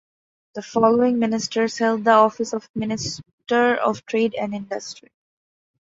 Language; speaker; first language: English; non-native, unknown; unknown